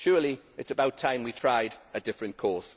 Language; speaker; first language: English; native; English